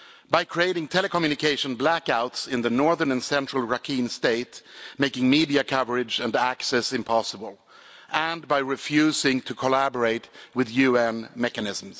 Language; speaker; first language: English; non-native, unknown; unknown